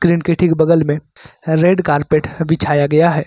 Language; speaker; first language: Hindi; native; Hindi